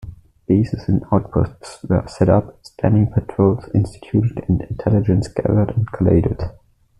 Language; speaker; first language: English; non-native, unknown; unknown